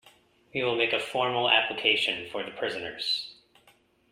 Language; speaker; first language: English; native; English